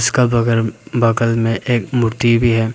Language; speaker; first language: Hindi; non-native, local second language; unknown